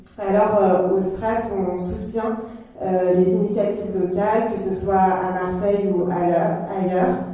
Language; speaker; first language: French; native; French